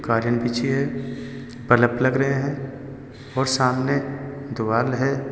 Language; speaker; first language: Hindi; native; Hindi